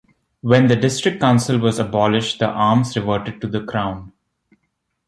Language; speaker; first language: English; non-native, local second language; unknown